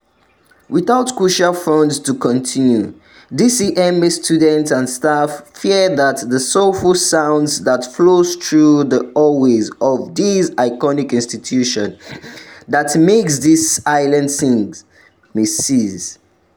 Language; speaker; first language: English; non-native, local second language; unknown